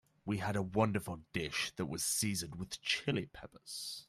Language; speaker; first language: English; native; English